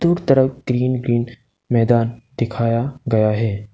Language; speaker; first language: Hindi; non-native, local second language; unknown